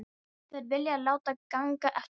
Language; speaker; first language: Icelandic; non-native, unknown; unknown